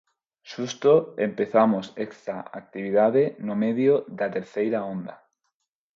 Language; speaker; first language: Galician; non-native, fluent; Spanish